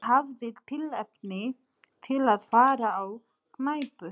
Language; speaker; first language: Icelandic; non-native, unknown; Nepali